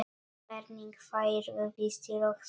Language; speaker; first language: Icelandic; non-native, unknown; Polish